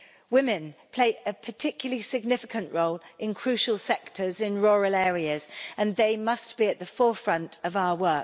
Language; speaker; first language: English; native; English